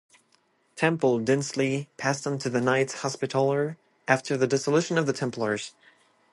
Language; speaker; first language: English; non-native, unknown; French